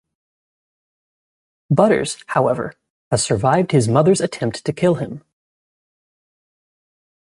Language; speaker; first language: English; native; English